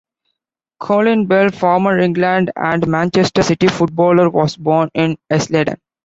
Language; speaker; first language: English; non-native, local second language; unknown